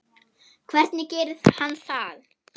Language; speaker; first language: Icelandic; non-native, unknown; German